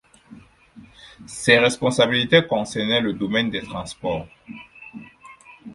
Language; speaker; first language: French; non-native, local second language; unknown